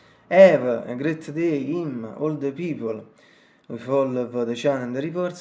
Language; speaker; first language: English; non-native, learner; Italian